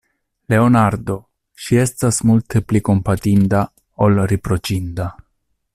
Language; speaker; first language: Esperanto; non-native, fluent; Italian